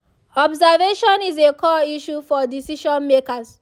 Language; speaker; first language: English; non-native, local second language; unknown